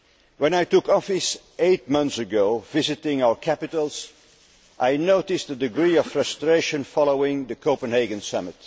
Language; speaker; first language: English; non-native, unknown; Dutch